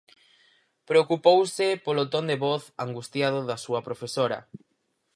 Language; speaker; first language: Galician; native; Galician